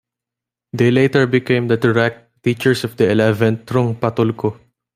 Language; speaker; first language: English; non-native, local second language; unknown